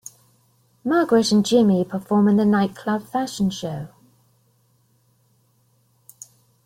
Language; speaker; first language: English; native; English